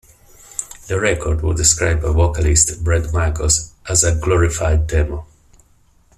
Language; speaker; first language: English; non-native, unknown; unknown